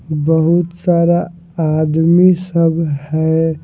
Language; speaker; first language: Hindi; non-native, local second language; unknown